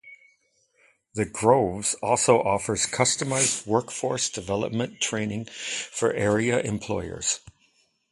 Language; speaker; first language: English; non-native, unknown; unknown